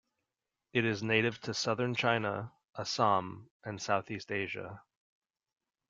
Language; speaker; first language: English; native; English